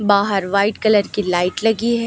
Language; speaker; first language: Hindi; native; Hindi